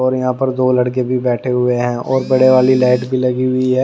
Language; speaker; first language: Hindi; native; Hindi